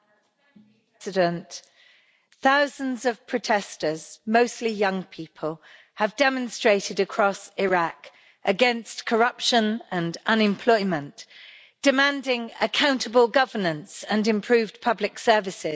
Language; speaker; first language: English; native; English